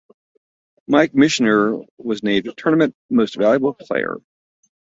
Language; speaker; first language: English; native; English